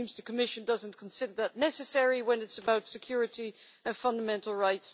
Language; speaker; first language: English; non-native, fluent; Dutch